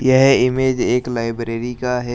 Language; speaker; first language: Hindi; native; Hindi